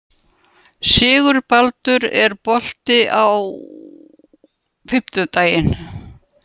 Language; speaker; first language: Icelandic; non-native, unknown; Russian